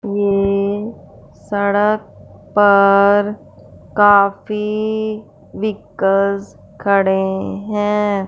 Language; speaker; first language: Hindi; non-native, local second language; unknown